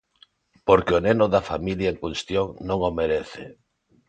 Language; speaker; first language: Galician; non-native, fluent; Spanish